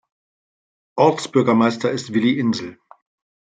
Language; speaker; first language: German; native; German